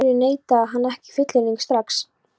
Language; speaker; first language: Icelandic; non-native, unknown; Polish